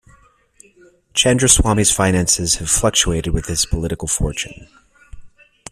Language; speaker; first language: English; native; English